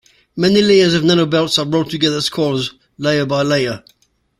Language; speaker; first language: English; native; English